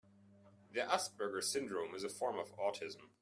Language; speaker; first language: English; non-native, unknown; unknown